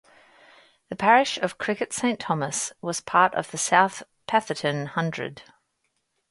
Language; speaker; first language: English; native; English